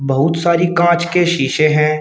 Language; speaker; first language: Hindi; native; Hindi